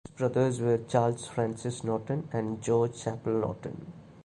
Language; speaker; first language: English; non-native, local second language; Malayalam